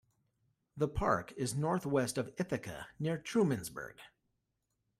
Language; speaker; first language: English; native; English